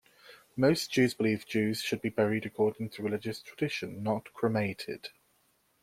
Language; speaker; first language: English; native; English